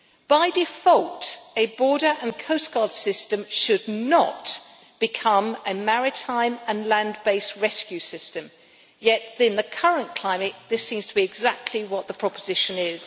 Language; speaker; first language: English; native; English